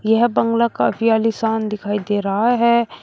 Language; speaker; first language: Hindi; native; Hindi